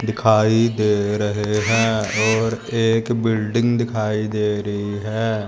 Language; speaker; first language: Hindi; non-native, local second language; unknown